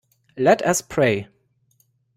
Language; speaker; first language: English; non-native, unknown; German